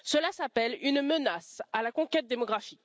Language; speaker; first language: French; native; French